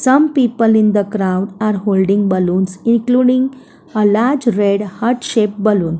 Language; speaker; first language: English; non-native, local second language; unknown